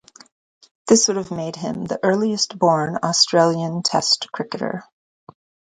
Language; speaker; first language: English; native; English